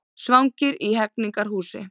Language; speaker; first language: Icelandic; native; Icelandic